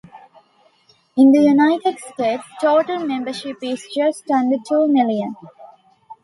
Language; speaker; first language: English; non-native, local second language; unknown